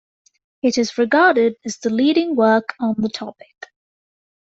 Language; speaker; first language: English; native; English